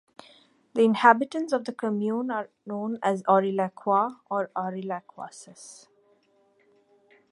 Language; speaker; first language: English; non-native, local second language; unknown